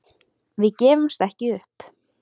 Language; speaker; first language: Icelandic; native; Icelandic